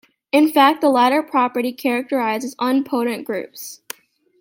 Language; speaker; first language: English; native; English